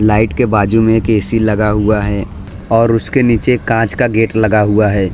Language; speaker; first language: Hindi; non-native, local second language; Gujarati